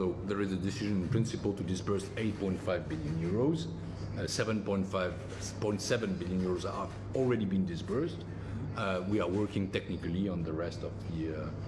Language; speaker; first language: English; non-native, fluent; French